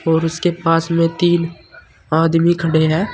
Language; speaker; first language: Hindi; native; Hindi